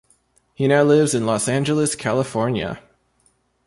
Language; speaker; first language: English; native; English